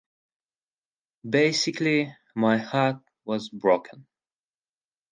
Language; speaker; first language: English; non-native, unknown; Russian